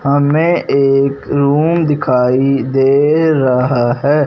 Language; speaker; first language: Hindi; non-native, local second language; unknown